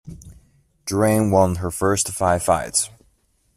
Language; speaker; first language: English; non-native, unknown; Chinese